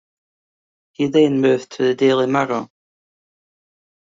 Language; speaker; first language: English; native; English